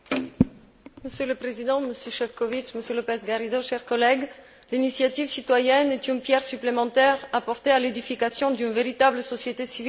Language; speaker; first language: French; non-native, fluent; Bulgarian